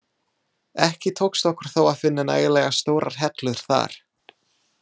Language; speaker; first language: Icelandic; non-native, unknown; English